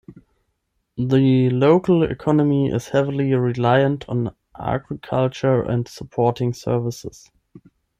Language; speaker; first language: English; non-native, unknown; German